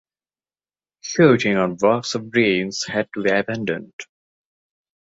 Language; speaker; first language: English; non-native, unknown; Bangla